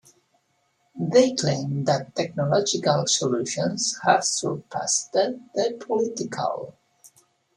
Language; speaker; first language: English; non-native, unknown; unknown